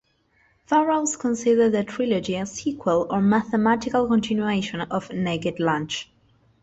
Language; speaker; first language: English; non-native, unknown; Spanish